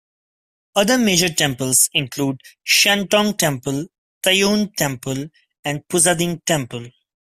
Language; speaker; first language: English; non-native, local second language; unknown